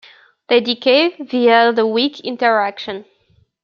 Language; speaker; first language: English; native; English